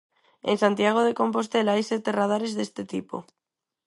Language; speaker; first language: Galician; non-native, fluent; Spanish